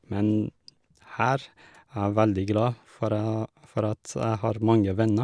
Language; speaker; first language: Norwegian; non-native, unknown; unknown